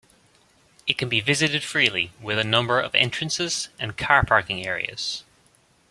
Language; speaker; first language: English; native; English